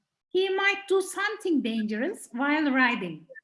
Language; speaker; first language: English; non-native, fluent; Turkish